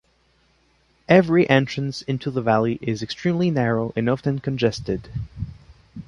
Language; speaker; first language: English; non-native, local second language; French